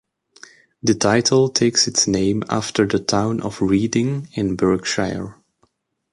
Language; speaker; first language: English; native; English